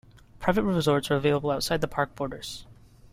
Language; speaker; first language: English; native; English